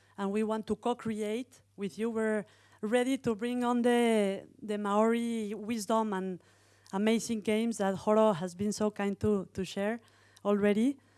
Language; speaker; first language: English; non-native, fluent; Spanish